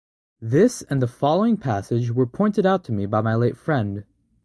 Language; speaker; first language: English; native; English